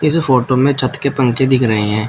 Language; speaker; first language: Hindi; native; Hindi